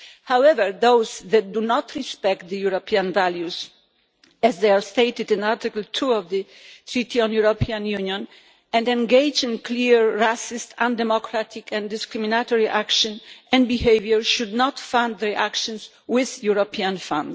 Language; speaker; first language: English; non-native, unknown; Polish